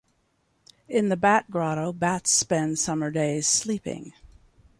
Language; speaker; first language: English; native; English